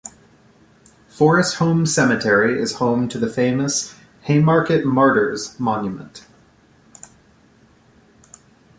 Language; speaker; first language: English; native; English